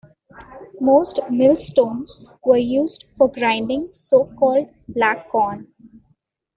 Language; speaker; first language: English; non-native, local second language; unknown